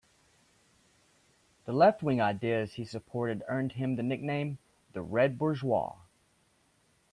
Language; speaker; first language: English; native; English